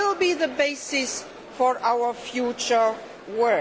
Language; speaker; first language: English; non-native, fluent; Luxembourgish